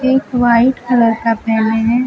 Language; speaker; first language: Hindi; native; Hindi